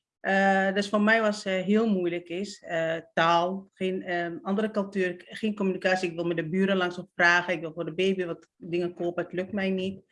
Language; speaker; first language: Dutch; non-native, fluent; Arabic